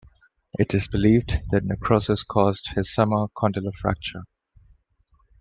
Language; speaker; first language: English; non-native, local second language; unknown